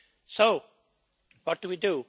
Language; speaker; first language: English; native; English